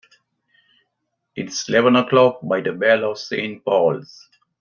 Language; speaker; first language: English; non-native, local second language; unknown